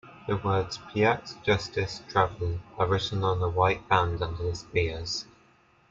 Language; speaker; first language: English; native; English